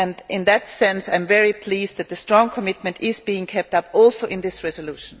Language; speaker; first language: English; non-native, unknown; German